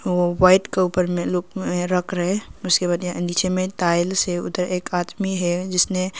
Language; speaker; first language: Hindi; early bilingual, other home language; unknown